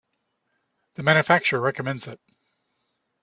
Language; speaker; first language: English; native; English